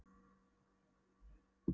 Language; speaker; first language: Icelandic; non-native, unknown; Polish